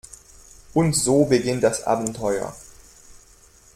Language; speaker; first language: German; non-native, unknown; French